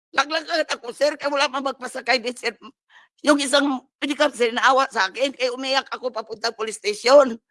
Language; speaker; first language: Filipino; non-native, local second language; Cebuano